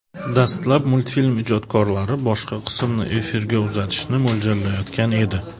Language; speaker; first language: Uzbek; non-native, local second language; Tajik